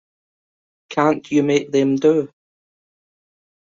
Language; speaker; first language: English; native; English